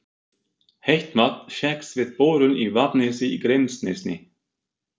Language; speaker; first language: Icelandic; non-native, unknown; German